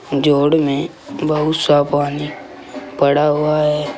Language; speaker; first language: Hindi; native; Hindi